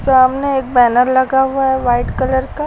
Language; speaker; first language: Hindi; native; Hindi